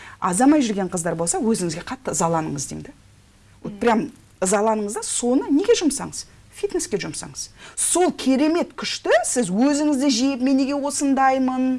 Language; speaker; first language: Kazakh; non-native, local second language; Russian